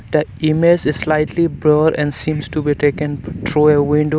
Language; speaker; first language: English; non-native, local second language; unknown